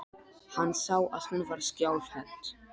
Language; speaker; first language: Icelandic; non-native, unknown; Polish